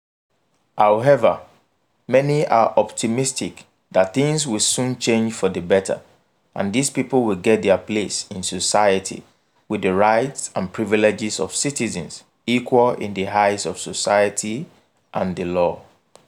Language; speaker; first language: English; non-native, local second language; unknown